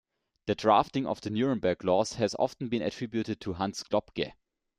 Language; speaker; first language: English; non-native, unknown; German